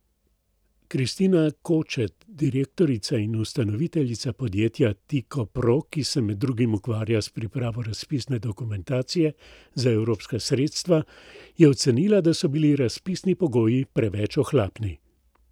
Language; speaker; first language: Slovenian; native; Slovenian